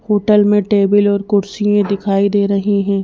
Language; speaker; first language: Hindi; native; Hindi